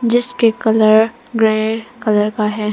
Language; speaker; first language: Hindi; non-native, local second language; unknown